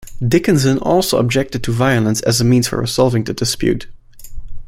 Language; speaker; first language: English; non-native, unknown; German